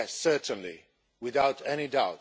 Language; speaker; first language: English; non-native, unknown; Swedish